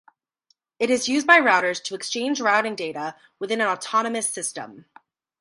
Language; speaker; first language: English; native; English